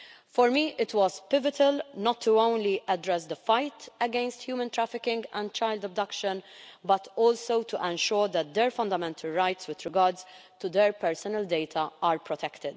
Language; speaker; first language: English; non-native, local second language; Maltese